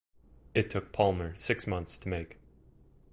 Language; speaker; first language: English; native; English